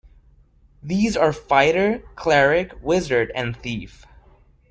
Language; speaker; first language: English; non-native, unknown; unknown